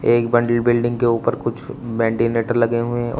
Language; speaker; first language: Hindi; native; Hindi